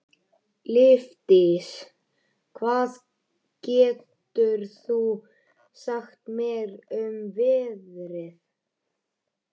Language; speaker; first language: Icelandic; native; Icelandic